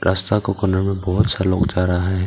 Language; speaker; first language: Hindi; early bilingual, other home language; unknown